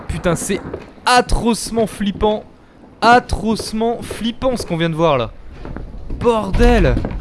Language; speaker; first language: French; native; French